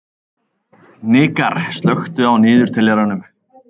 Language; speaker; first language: Icelandic; native; Icelandic